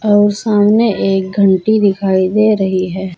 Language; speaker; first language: Hindi; native; Hindi